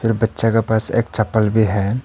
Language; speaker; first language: Hindi; non-native, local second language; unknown